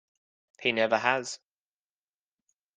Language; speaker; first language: English; native; English